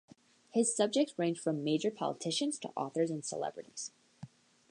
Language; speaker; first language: English; native; English